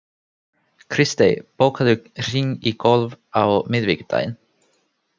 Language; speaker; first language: Icelandic; non-native, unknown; Finnish